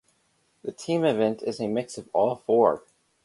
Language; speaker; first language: English; native; English